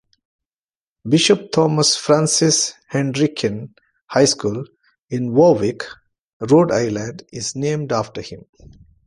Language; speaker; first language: English; non-native, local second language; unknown